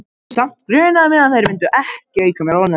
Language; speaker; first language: Icelandic; non-native, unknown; Macedonian